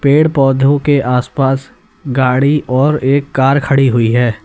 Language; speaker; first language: Hindi; native; Hindi